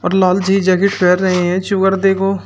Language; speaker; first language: Hindi; native; Hindi